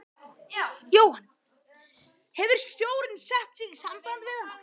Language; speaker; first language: Icelandic; native; Icelandic